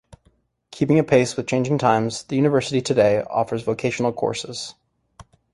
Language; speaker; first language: English; native; English